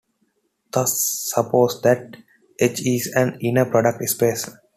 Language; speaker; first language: English; non-native, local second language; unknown